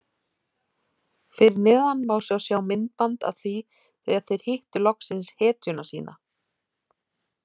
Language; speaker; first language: Icelandic; native; Icelandic